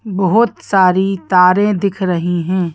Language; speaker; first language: Hindi; native; Hindi